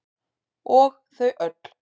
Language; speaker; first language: Icelandic; native; Icelandic